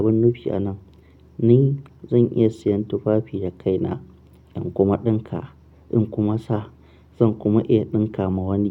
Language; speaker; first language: Hausa; non-native, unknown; Akan